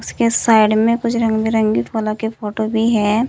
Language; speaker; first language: Hindi; native; Hindi